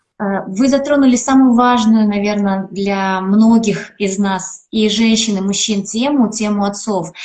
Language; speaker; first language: Russian; native; Russian